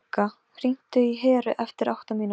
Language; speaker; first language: Icelandic; non-native, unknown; Polish